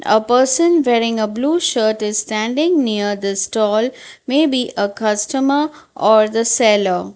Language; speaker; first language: English; non-native, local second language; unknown